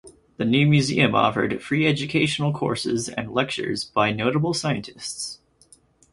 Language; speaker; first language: English; native; English